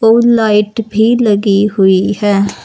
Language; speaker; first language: Hindi; native; Hindi